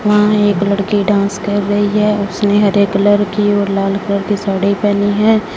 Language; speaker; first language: Hindi; non-native, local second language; Punjabi